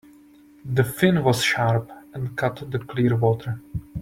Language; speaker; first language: English; non-native, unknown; Czech